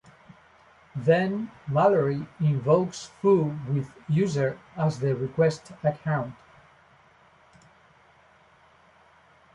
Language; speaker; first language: English; non-native, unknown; Spanish